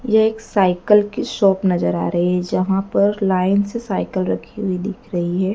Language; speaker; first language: Hindi; native; Hindi